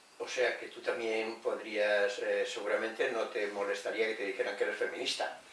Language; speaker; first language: Spanish; native; Spanish